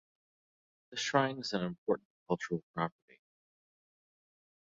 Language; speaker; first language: English; native; English